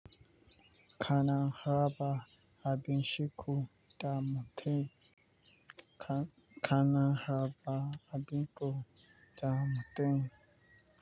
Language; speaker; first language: Hausa; non-native, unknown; Yoruba